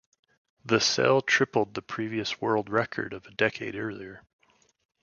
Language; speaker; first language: English; native; English